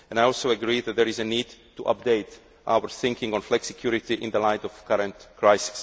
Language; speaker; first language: English; non-native, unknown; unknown